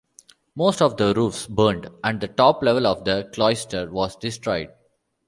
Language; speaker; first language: English; non-native, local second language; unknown